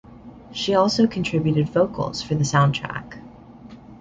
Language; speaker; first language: English; native; English